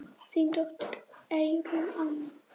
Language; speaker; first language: Icelandic; native; Icelandic